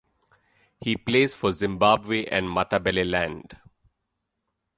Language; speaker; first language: English; non-native, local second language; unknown